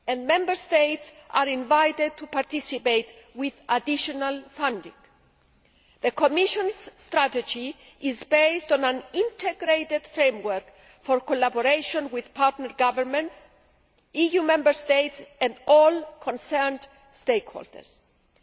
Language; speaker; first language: English; non-native, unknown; Greek